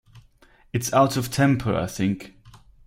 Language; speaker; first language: English; non-native, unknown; German